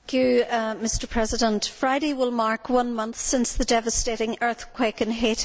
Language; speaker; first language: English; native; English